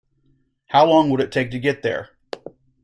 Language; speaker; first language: English; native; English